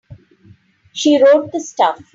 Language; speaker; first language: English; non-native, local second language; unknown